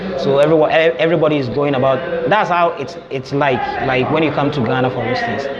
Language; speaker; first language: English; non-native, local second language; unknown